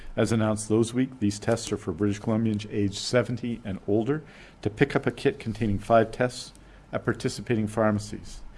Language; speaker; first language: English; native; English